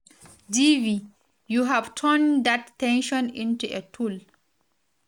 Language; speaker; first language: English; non-native, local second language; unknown